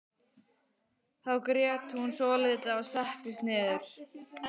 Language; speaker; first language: Icelandic; native; Icelandic